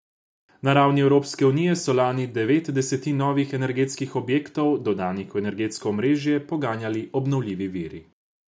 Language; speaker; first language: Slovenian; non-native, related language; Croatian